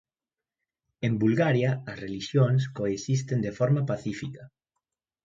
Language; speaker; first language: Galician; native; Galician